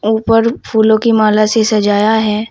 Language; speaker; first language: Hindi; native; Hindi